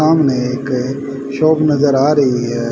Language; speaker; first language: Hindi; native; Hindi